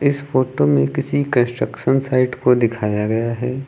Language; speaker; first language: Hindi; native; Hindi